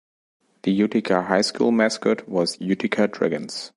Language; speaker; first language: English; non-native, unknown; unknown